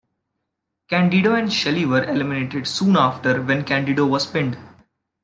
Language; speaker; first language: English; non-native, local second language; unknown